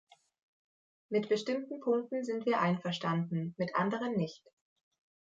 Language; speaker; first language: German; native; German